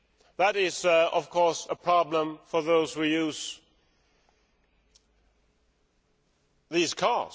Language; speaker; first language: English; non-native, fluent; Swedish